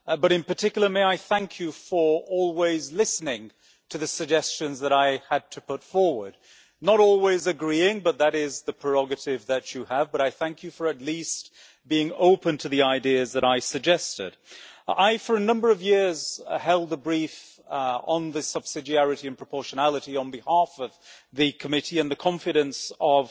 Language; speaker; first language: English; native; English